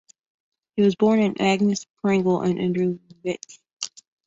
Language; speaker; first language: English; native; English